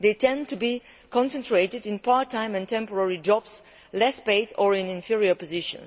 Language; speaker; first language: English; non-native, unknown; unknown